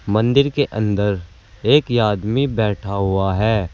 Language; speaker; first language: Hindi; native; Hindi